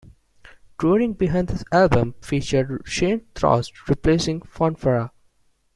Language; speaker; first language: English; non-native, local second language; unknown